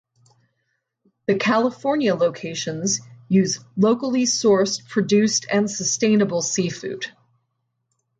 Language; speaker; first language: English; native; English